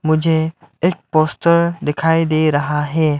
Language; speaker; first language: Hindi; non-native, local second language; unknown